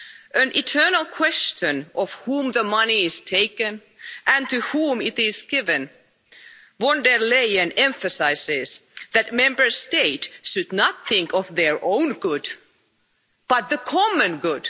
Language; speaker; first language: English; non-native, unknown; Finnish